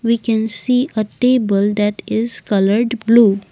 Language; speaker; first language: English; non-native, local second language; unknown